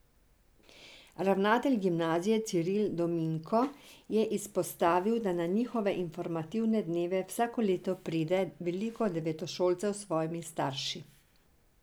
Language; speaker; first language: Slovenian; non-native, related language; Serbian